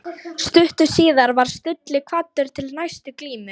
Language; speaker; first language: Icelandic; non-native, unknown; Lithuanian